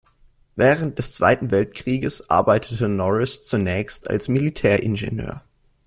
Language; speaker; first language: German; native; German